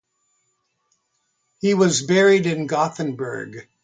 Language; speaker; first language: English; native; English